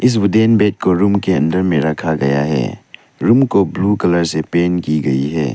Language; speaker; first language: Hindi; non-native, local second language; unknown